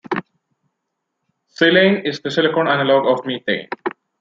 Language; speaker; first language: English; non-native, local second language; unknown